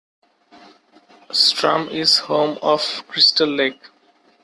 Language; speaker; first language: English; non-native, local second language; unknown